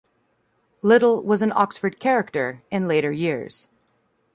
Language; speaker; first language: English; native; English